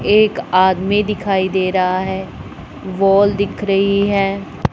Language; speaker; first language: Hindi; non-native, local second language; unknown